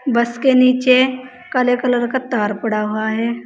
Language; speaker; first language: Hindi; native; Hindi